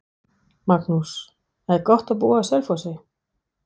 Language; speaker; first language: Icelandic; non-native, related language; Danish